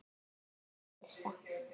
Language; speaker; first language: Icelandic; native; Icelandic